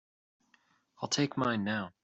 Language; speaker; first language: English; native; English